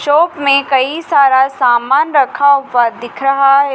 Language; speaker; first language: Hindi; native; Hindi